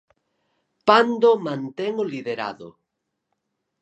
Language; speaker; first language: Galician; native; Galician